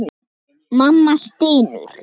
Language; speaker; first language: Icelandic; native; Icelandic